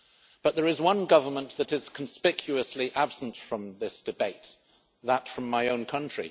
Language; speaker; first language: English; native; English